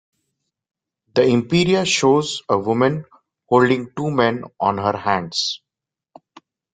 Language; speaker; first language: English; non-native, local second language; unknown